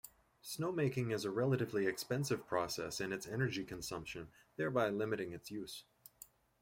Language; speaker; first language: English; native; English